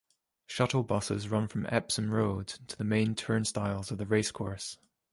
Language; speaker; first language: English; native; English